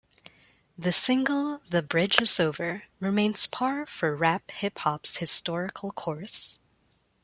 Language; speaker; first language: English; non-native, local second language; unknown